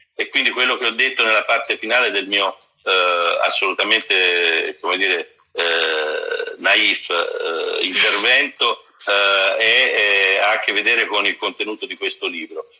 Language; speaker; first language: Italian; native; Italian